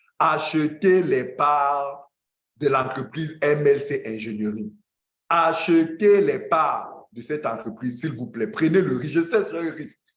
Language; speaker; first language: French; non-native, local second language; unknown